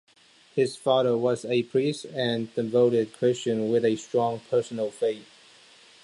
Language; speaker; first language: English; non-native, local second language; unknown